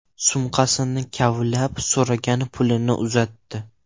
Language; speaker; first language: Uzbek; non-native, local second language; Russian